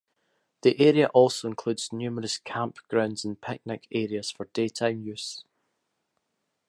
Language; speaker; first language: English; native; English